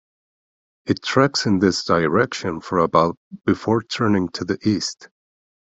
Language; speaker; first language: English; non-native, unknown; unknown